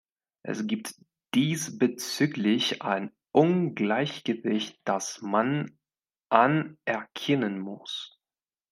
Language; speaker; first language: German; non-native, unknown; Spanish